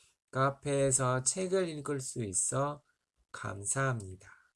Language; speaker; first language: Korean; native; Korean